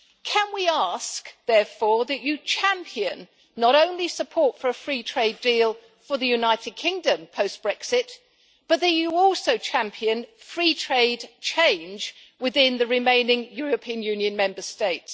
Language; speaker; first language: English; native; English